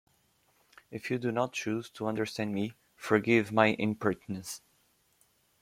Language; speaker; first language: English; native; English